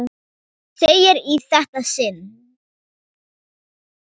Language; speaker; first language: Icelandic; non-native, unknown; Thai